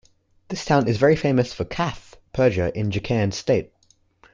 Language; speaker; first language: English; native; English